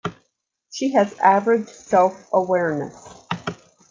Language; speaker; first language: English; native; English